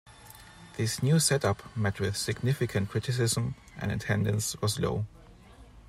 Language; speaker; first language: English; non-native, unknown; German